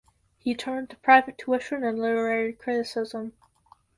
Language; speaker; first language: English; native; English